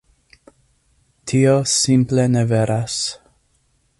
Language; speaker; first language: Esperanto; non-native, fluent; English